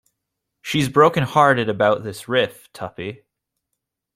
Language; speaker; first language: English; native; English